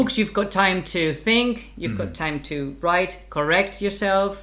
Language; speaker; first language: English; non-native, fluent; Spanish